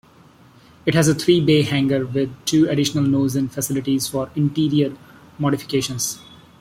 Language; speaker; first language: English; non-native, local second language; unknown